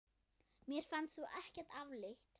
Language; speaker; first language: Icelandic; non-native, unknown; German